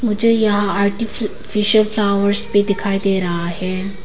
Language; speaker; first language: Hindi; non-native, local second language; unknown